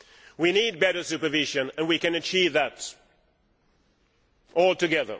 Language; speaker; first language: English; non-native, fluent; Swedish